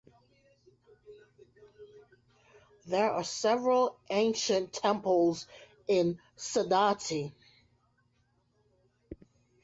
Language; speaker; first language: English; native; English